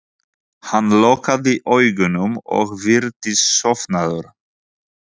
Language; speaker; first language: Icelandic; non-native, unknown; Polish